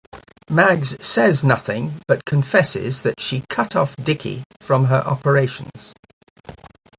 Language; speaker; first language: English; native; English